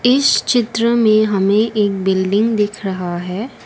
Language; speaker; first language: Hindi; non-native, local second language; Assamese